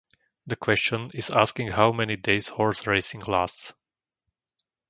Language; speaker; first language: English; non-native, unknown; Slovak